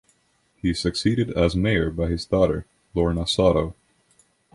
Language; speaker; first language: English; non-native, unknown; Estonian